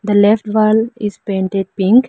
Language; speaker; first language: English; non-native, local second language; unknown